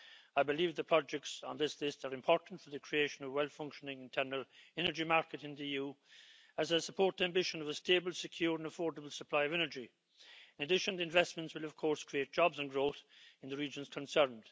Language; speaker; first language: English; native; English